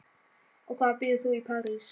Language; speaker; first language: Icelandic; non-native, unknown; German